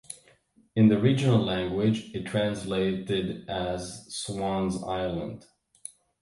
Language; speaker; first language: English; native; English